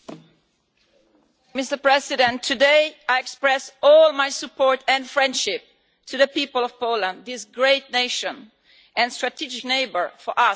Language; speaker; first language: English; non-native, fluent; Italian